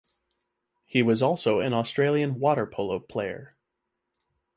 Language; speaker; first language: English; native; English